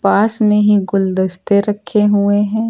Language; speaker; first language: Hindi; native; Hindi